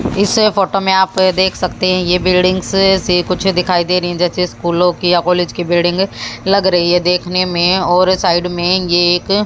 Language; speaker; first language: Hindi; native; Hindi